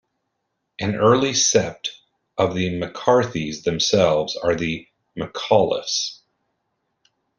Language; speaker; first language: English; native; English